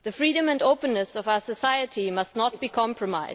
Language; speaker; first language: English; non-native, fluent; German